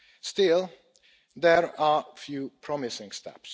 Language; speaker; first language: English; non-native, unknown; Hungarian